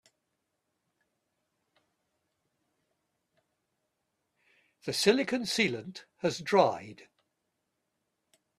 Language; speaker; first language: English; native; English